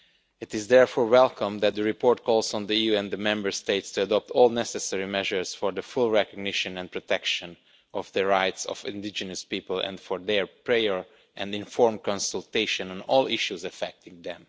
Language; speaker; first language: English; non-native, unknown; Romanian